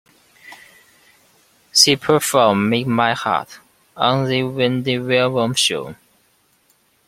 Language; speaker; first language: English; non-native, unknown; Chinese